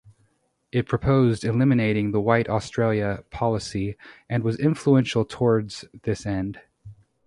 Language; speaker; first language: English; native; English